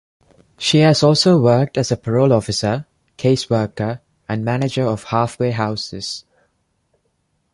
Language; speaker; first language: English; non-native, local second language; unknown